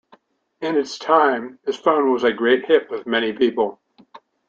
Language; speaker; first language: English; native; English